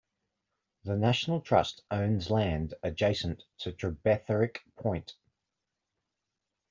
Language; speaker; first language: English; native; English